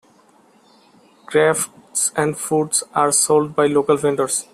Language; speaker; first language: English; non-native, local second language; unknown